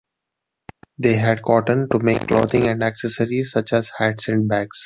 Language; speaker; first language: English; non-native, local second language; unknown